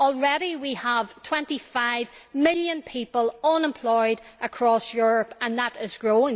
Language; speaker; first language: English; native; English